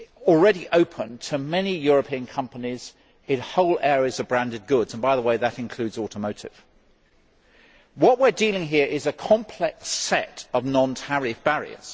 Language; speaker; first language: English; native; English